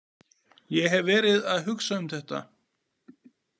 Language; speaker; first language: Icelandic; native; Icelandic